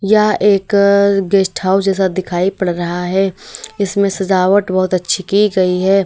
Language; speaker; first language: Hindi; native; Hindi